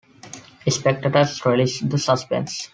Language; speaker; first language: English; non-native, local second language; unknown